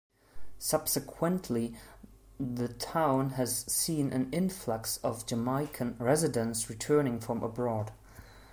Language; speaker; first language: English; non-native, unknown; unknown